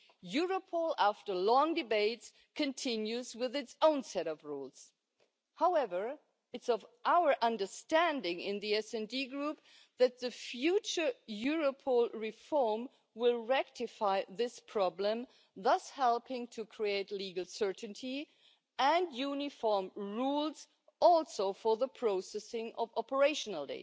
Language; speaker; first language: English; non-native, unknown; German